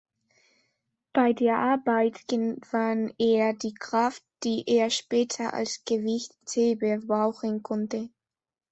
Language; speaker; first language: German; non-native, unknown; Spanish